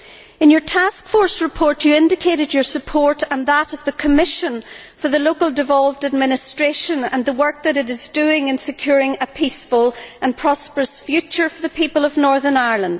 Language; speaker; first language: English; native; English